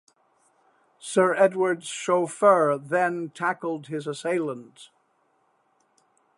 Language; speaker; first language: English; native; English